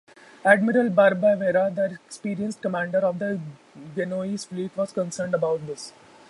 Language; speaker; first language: English; non-native, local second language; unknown